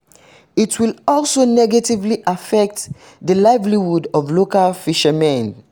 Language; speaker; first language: English; non-native, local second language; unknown